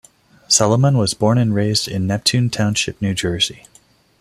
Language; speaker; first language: English; non-native, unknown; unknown